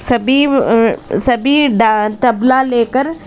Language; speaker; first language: Hindi; non-native, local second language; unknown